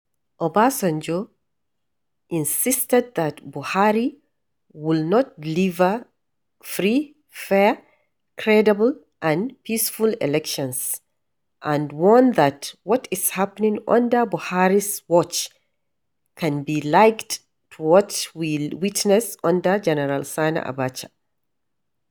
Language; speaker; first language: English; non-native, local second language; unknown